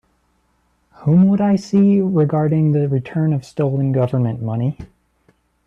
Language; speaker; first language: English; native; English